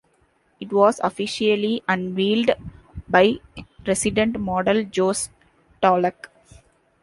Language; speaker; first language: English; non-native, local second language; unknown